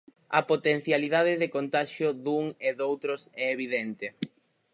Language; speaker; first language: Galician; native; Galician